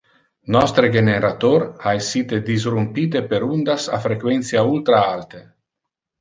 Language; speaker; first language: Interlingua; non-native, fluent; Italian